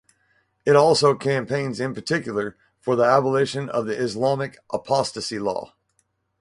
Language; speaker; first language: English; native; English